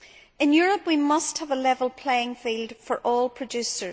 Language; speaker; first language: English; native; English